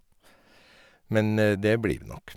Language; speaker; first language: Norwegian; native; Norwegian